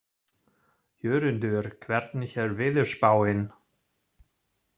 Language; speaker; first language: Icelandic; non-native, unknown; German